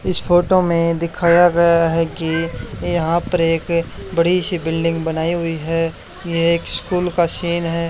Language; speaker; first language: Hindi; native; Hindi